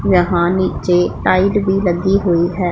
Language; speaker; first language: Hindi; non-native, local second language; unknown